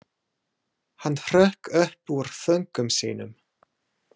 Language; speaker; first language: Icelandic; non-native, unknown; English